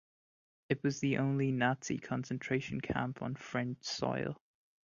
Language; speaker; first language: English; non-native, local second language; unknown